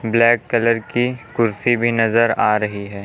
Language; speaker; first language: Hindi; native; Hindi